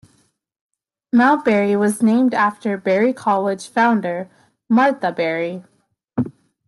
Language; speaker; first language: English; native; English